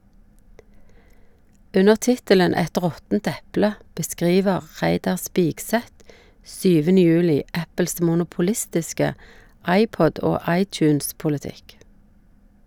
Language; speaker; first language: Norwegian; native; Norwegian